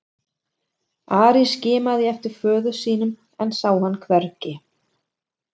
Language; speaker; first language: Icelandic; non-native, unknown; German